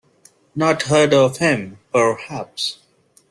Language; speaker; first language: English; non-native, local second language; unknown